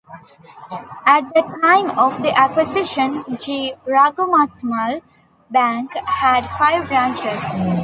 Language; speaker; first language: English; non-native, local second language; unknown